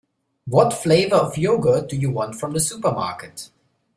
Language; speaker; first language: English; non-native, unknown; German